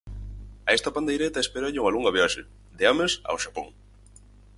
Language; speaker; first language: Galician; native; Galician